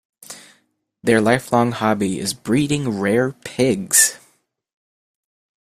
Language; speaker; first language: English; native; English